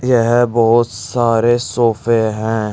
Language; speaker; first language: Hindi; native; Hindi